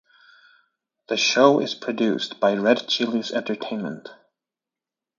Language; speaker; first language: English; native; English